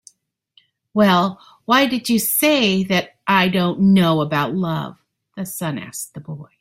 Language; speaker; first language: English; native; English